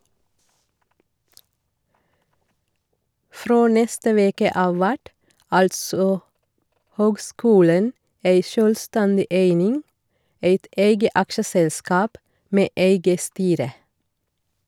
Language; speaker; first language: Norwegian; non-native, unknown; Sinhala